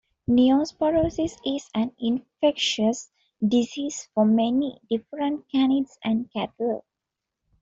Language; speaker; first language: English; non-native, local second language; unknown